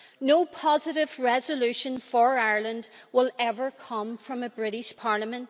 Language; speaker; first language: English; native; English